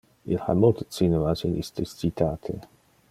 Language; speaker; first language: Interlingua; non-native, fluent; Dutch